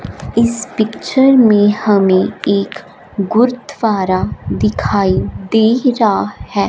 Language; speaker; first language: Hindi; non-native, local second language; Punjabi